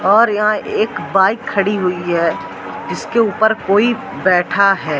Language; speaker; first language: Hindi; native; Hindi